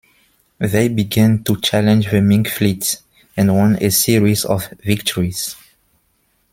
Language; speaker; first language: English; non-native, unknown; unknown